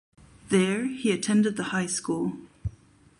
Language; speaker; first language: English; non-native, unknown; German